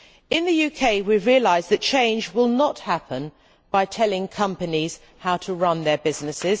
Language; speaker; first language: English; native; English